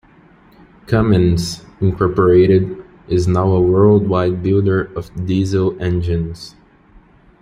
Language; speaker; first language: English; non-native, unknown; Portuguese